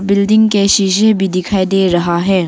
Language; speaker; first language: Hindi; early bilingual, other home language; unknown